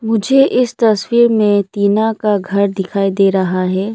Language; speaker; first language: Hindi; non-native, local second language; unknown